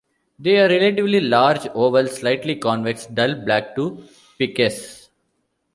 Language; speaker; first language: English; non-native, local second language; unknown